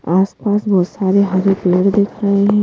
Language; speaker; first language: Hindi; native; Hindi